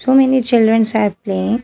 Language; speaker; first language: English; non-native, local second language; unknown